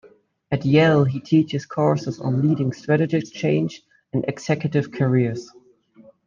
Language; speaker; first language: English; native; English